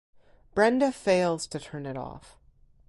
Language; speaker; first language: English; native; English